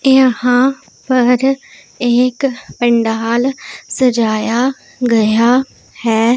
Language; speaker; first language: Hindi; non-native, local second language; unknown